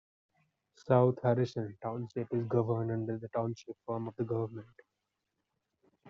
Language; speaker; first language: English; non-native, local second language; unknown